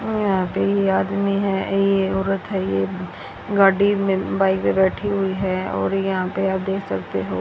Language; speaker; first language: Hindi; native; Hindi